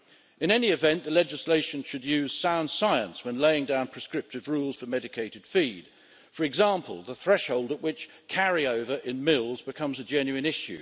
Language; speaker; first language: English; native; English